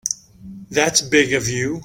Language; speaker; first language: English; native; English